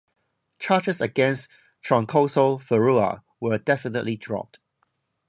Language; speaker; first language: English; non-native, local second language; Cantonese